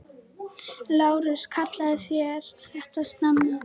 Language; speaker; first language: Icelandic; native; Icelandic